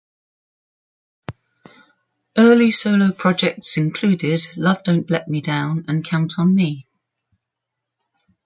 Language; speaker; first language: English; native; English